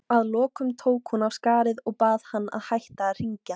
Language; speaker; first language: Icelandic; native; Icelandic